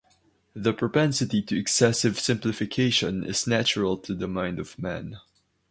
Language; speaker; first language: English; non-native, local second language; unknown